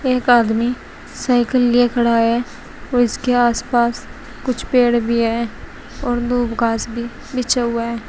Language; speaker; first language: Hindi; native; Hindi